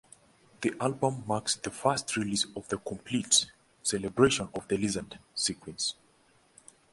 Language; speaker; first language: English; non-native, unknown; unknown